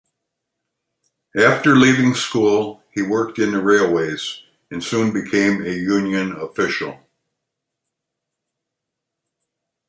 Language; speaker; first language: English; native; English